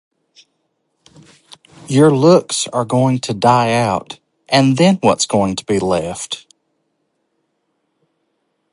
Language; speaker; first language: English; native; English